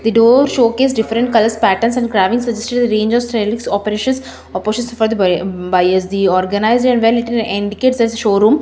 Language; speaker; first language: English; non-native, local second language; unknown